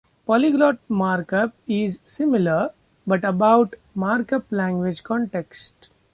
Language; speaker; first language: English; non-native, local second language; Marathi